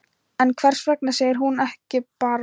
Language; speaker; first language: Icelandic; non-native, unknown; Thai